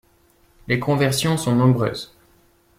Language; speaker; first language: French; native; French